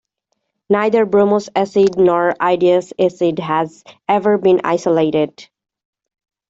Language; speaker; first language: English; native; English